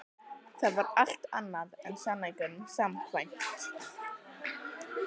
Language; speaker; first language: Icelandic; native; Icelandic